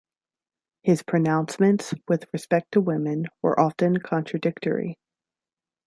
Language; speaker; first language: English; native; English